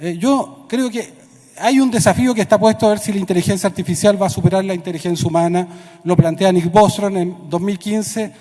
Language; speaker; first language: Spanish; native; Spanish